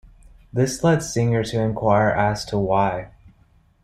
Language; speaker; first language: English; native; English